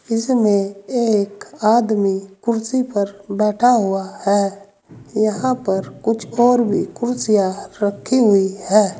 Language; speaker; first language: Hindi; native; Hindi